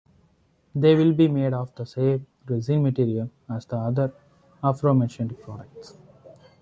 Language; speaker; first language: English; non-native, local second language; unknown